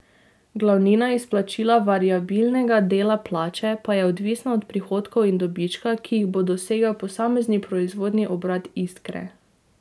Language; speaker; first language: Slovenian; native; Slovenian